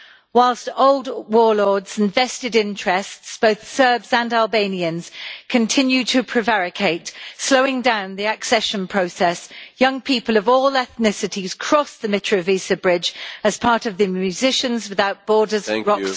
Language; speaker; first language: English; native; English